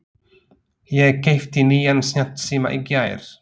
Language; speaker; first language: Icelandic; non-native, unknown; Slovak